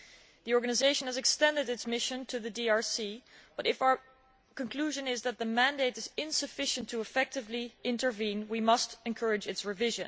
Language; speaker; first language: English; non-native, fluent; Dutch